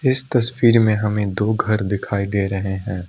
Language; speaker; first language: Hindi; non-native, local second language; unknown